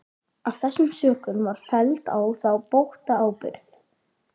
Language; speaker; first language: Icelandic; native; Icelandic